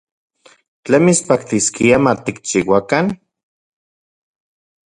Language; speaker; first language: Central Puebla Nahuatl; non-native, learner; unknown